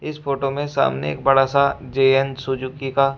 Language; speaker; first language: Hindi; native; Hindi